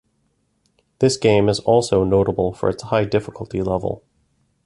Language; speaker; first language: English; native; English